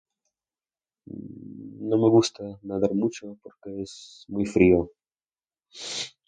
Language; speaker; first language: Spanish; non-native, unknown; Russian